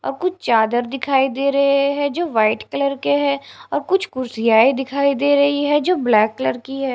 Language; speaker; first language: Hindi; non-native, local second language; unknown